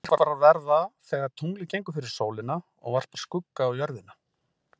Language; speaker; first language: Icelandic; native; Icelandic